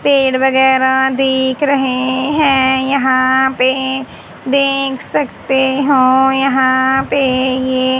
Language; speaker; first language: Hindi; native; Hindi